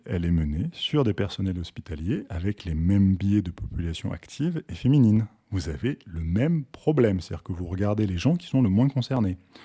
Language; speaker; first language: French; native; French